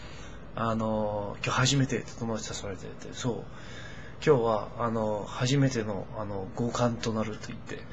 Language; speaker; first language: Japanese; non-native, fluent; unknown